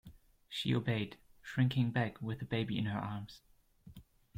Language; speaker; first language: English; non-native, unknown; German